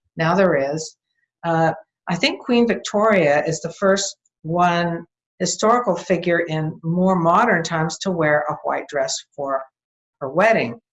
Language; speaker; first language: English; native; English